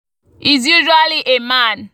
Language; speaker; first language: English; non-native, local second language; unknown